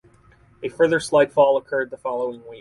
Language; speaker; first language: English; native; English